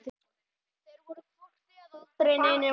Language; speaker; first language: Icelandic; native; Icelandic